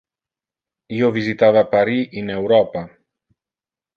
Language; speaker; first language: Interlingua; non-native, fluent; Italian